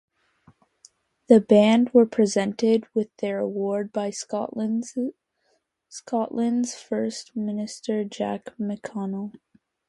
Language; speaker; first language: English; native; English